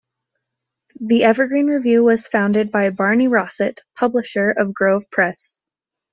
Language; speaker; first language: English; native; English